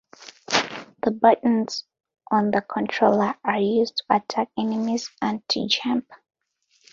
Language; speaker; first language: English; non-native, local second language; Ganda